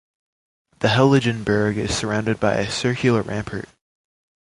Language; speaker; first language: English; native; English